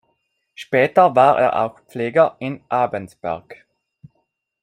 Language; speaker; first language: German; non-native, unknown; Italian